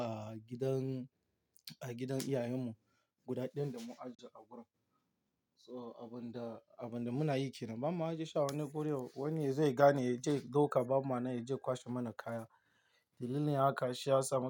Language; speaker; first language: Hausa; non-native, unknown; Yoruba